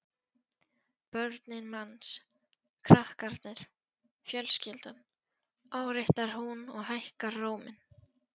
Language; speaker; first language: Icelandic; non-native, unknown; Polish